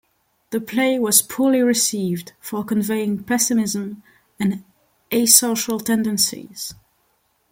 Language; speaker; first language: English; non-native, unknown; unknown